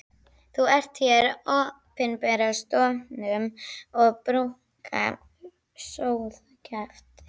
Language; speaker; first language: Icelandic; native; Icelandic